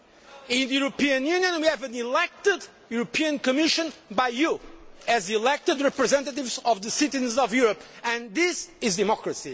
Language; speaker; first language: English; non-native, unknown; Portuguese